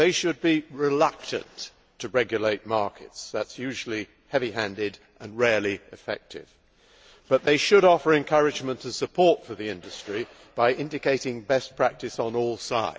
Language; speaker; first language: English; native; English